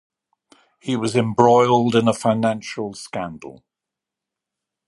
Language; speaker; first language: English; native; English